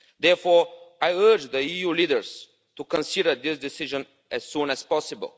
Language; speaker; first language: English; non-native, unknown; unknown